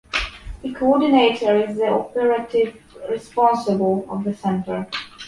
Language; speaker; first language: English; non-native, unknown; Polish